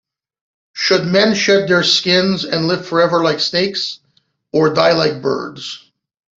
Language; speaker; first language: English; non-native, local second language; French